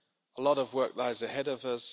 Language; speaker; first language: English; non-native, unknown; German